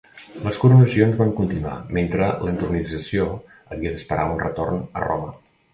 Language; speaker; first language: Catalan; native; Catalan